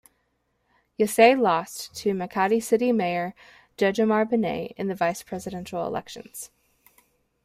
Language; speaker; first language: English; native; English